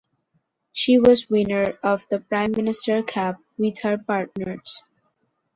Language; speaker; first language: English; non-native, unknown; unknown